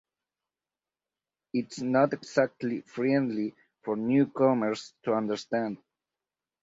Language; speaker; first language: English; native; English